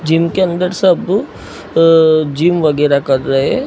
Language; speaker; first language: Hindi; non-native, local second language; Gujarati